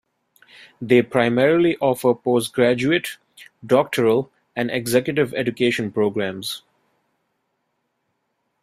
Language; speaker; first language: English; non-native, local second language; Bangla